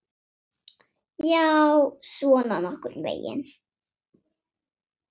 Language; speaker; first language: Icelandic; non-native, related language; Swedish